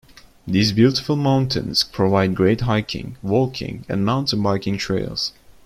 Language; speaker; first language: English; non-native, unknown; Turkish